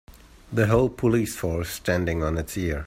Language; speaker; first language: English; native; English